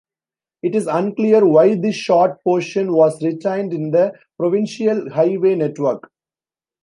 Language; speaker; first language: English; non-native, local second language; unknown